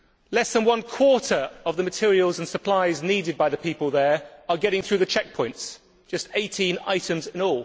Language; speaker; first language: English; native; English